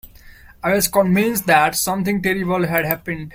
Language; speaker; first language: English; non-native, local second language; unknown